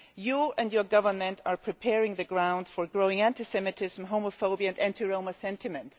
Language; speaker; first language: English; non-native, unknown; German